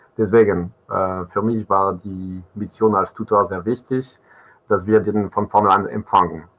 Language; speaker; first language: German; non-native, fluent; French